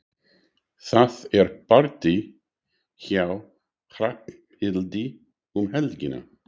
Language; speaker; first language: Icelandic; non-native, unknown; English